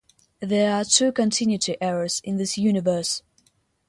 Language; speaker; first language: English; non-native, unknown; Russian